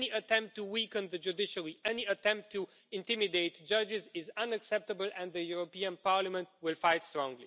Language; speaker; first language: English; non-native, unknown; Romanian